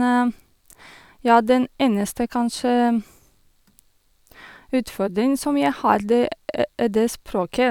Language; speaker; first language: Norwegian; non-native, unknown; Russian